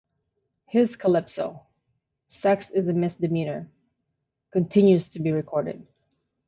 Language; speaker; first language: English; non-native, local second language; Filipino